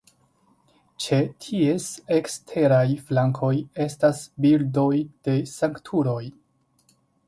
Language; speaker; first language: Esperanto; non-native, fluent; Chinese